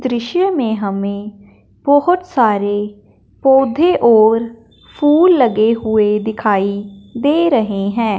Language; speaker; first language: Hindi; non-native, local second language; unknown